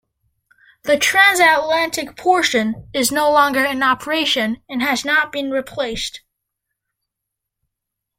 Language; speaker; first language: English; native; English